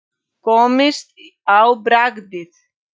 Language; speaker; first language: Icelandic; non-native, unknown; Polish